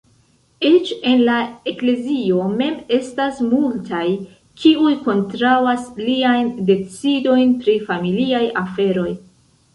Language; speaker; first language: Esperanto; non-native, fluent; Central Kurdish